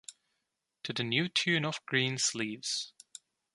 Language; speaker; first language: English; non-native, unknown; Turkish